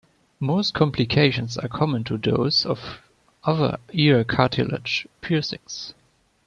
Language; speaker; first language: English; non-native, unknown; German